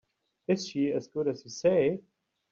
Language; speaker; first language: English; native; English